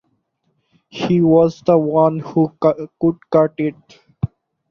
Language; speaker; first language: English; non-native, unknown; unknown